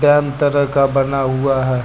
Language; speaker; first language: Hindi; native; Hindi